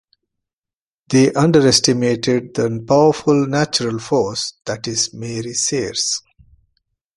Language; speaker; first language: English; non-native, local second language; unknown